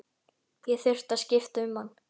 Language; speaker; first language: Icelandic; native; Icelandic